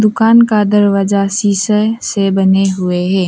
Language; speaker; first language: Hindi; non-native, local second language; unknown